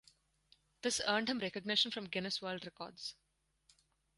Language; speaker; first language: English; non-native, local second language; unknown